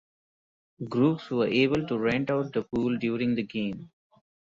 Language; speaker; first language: English; non-native, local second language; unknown